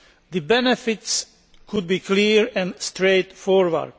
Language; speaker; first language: English; non-native, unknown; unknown